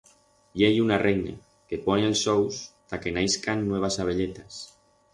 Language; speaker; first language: Aragonese; non-native, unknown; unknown